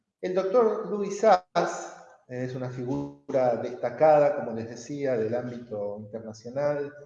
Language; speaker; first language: Spanish; native; Spanish